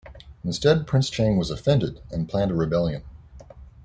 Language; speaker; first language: English; native; English